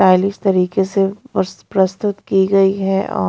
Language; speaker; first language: Hindi; non-native, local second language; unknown